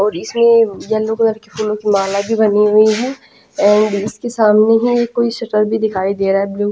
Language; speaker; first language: Hindi; non-native, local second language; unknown